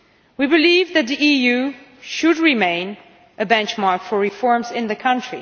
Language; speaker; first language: English; non-native, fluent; Dutch